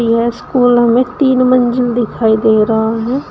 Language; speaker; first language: Hindi; native; Hindi